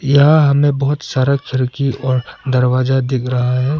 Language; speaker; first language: Hindi; non-native, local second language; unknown